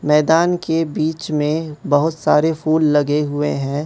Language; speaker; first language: Hindi; non-native, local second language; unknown